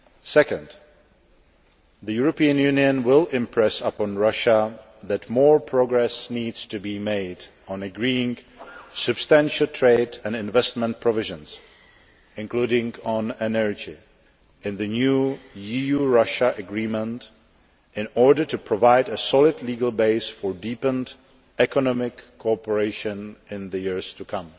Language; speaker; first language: English; non-native, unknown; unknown